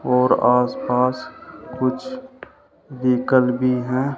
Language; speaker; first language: Hindi; native; Hindi